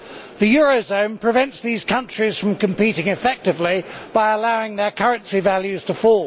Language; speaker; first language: English; native; English